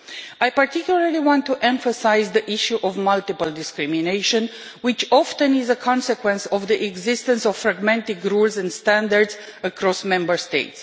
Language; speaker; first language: English; non-native, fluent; Romanian